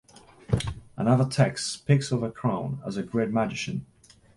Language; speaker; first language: English; non-native, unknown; Polish